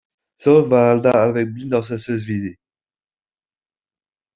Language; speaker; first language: Icelandic; non-native, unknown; French